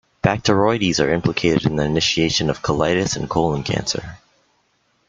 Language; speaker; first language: English; native; English